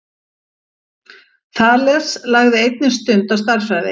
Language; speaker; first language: Icelandic; native; Icelandic